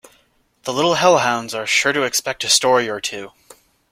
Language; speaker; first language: English; native; English